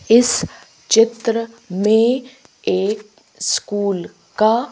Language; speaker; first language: Hindi; native; Hindi